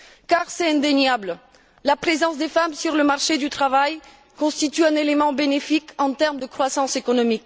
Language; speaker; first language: French; non-native, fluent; Bulgarian